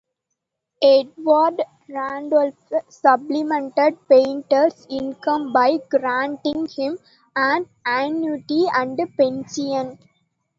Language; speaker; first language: English; non-native, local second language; Tamil